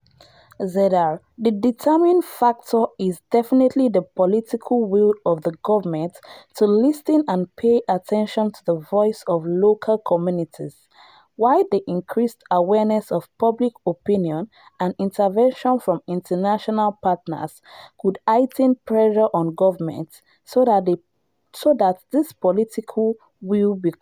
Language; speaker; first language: English; non-native, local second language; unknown